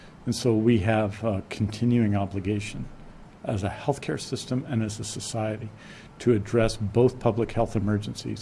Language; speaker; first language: English; native; English